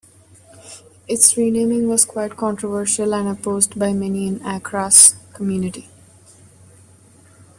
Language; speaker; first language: English; non-native, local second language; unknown